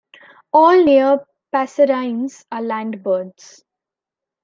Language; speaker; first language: English; non-native, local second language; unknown